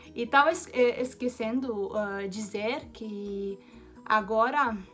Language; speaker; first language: Portuguese; non-native, fluent; Romanian